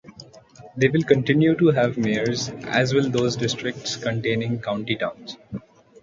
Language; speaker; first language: English; non-native, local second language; Marathi